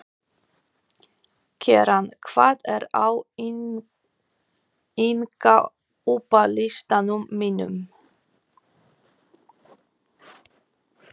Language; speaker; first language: Icelandic; non-native, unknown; Polish